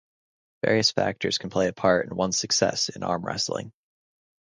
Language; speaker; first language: English; native; English